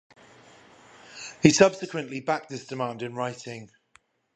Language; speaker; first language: English; native; English